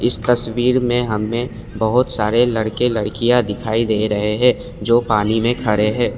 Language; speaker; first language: Hindi; non-native, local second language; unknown